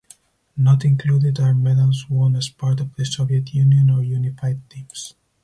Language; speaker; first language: English; non-native, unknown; Spanish